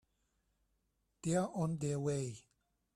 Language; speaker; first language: English; non-native, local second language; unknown